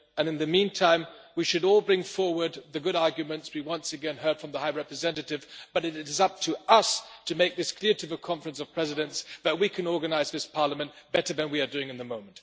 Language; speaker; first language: English; non-native, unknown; German